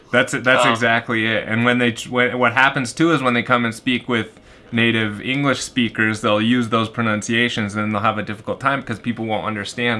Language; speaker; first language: English; native; English